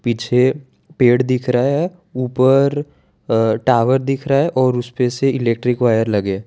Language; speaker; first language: Hindi; non-native, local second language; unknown